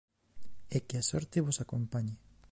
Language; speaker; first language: Galician; native; Galician